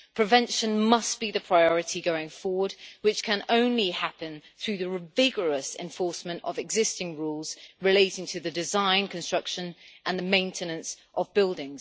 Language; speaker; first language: English; native; English